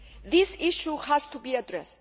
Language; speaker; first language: English; non-native, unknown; Greek